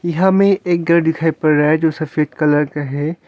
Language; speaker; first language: Hindi; non-native, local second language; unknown